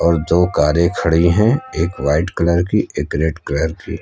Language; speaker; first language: Hindi; native; Hindi